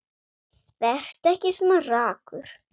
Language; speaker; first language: Icelandic; non-native, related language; Swedish